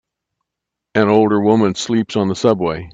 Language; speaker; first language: English; native; English